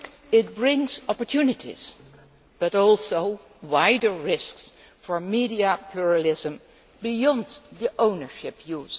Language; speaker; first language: English; non-native, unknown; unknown